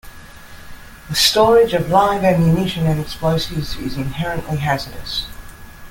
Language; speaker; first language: English; native; English